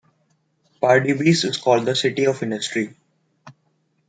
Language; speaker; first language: English; non-native, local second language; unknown